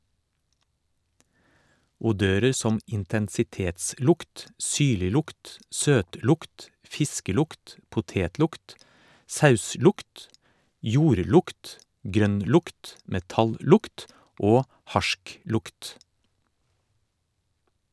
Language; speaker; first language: Norwegian; native; Norwegian